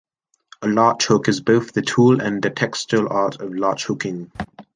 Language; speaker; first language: English; native; English